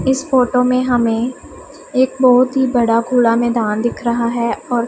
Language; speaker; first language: Hindi; non-native, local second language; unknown